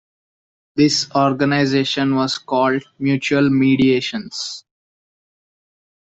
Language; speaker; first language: English; non-native, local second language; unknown